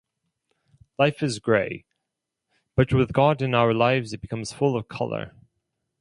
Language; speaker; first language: English; non-native, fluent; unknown